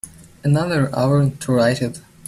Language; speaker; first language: English; native; English